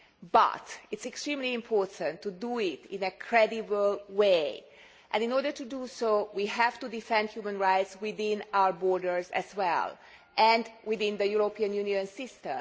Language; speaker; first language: English; non-native, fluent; Hungarian